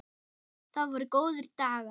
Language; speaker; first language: Icelandic; non-native, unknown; German